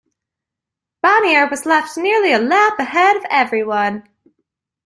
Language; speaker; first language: English; native; English